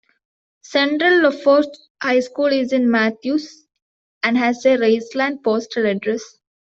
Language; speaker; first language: English; non-native, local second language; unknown